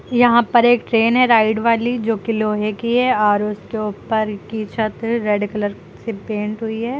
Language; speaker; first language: Hindi; native; Hindi